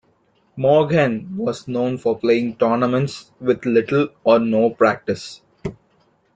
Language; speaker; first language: English; non-native, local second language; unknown